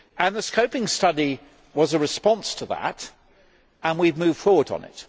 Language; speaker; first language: English; native; English